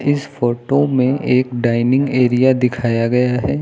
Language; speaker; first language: Hindi; native; Hindi